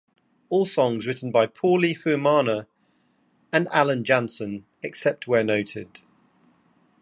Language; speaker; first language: English; native; English